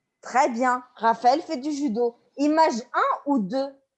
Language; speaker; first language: French; native; French